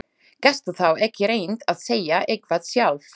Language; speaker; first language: Icelandic; non-native, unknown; Slovak